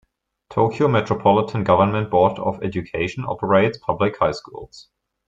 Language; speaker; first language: English; non-native, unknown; German